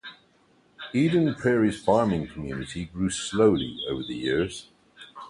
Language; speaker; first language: English; native; English